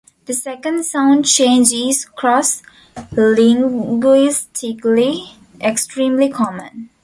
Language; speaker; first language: English; non-native, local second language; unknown